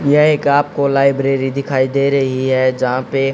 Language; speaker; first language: Hindi; native; Hindi